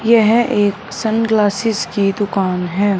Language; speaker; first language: Hindi; non-native, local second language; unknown